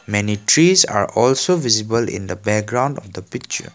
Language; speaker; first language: English; non-native, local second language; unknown